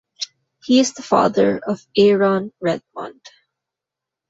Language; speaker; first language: English; non-native, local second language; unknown